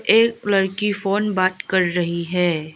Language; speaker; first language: Hindi; non-native, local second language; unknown